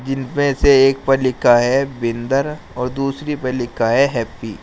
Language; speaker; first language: Hindi; native; Hindi